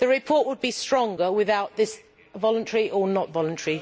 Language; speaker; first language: English; native; English